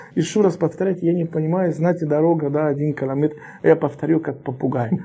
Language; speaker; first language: Russian; non-native, learner; Arabic